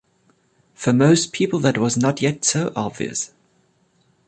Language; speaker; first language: English; non-native, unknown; German